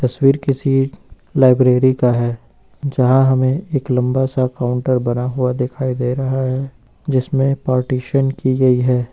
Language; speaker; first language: Hindi; native; Hindi